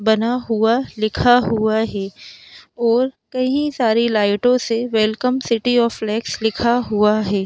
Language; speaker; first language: Hindi; native; Hindi